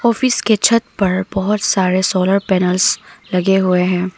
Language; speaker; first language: Hindi; non-native, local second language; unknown